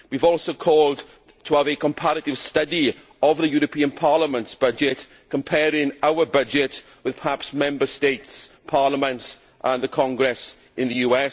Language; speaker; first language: English; native; English